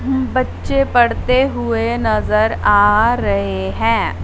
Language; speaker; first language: Hindi; non-native, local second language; Punjabi